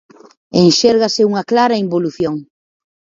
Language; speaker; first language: Galician; native; Galician